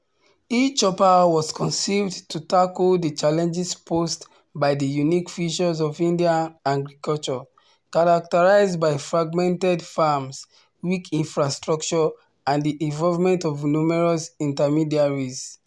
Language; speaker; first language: English; non-native, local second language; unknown